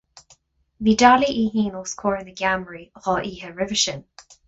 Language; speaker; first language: Irish; non-native, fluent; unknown